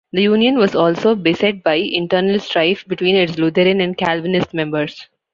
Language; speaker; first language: English; non-native, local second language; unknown